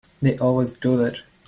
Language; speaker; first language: English; native; English